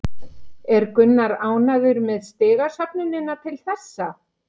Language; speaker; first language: Icelandic; native; Icelandic